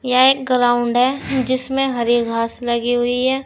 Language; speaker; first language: Hindi; native; Hindi